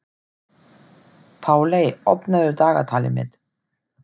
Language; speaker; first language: Icelandic; non-native, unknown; German